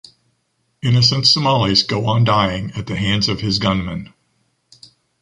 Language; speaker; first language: English; native; English